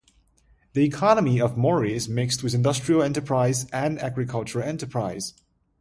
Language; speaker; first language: English; non-native, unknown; Chinese